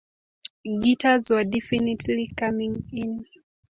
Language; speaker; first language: English; native; English